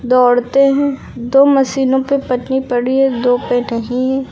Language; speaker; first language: Hindi; native; Hindi